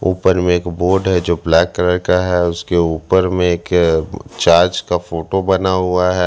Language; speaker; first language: Hindi; non-native, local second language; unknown